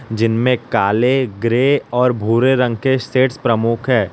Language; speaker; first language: Hindi; non-native, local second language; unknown